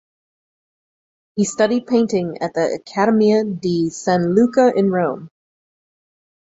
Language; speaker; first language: English; native; English